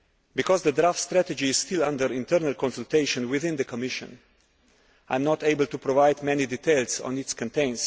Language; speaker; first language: English; non-native, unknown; Slovenian